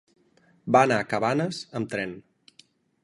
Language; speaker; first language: Catalan; native; Catalan